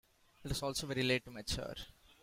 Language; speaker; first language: English; non-native, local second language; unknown